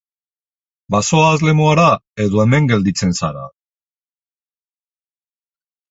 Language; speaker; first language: Basque; non-native, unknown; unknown